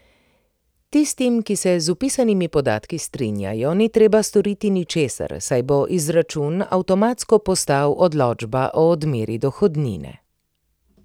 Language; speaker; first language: Slovenian; native; Slovenian